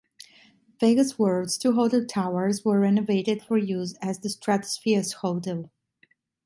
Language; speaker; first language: English; non-native, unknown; Italian